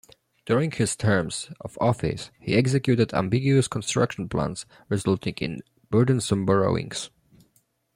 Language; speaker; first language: English; non-native, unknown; Polish